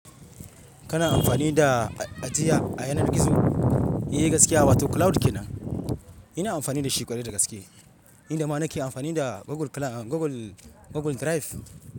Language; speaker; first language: Hausa; non-native, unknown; Yoruba